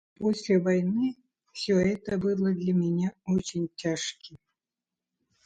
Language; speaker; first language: Yakut; non-native, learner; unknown